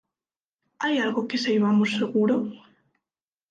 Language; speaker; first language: Galician; non-native, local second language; Spanish